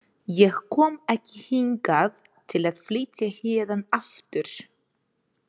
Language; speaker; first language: Icelandic; non-native, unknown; Ukrainian